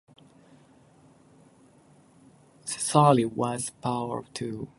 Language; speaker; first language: English; non-native, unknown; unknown